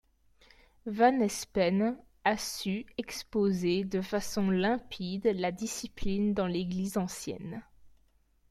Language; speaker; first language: French; native; French